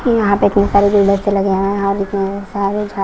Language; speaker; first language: Hindi; non-native, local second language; Punjabi